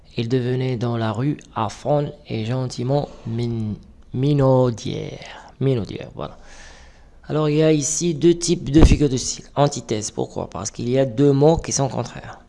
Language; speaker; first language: French; non-native, local second language; Arabic